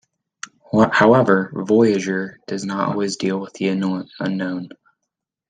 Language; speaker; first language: English; native; English